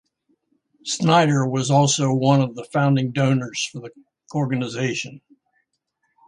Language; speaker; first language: English; native; English